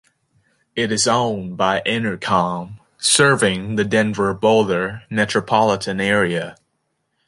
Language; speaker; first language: English; native; English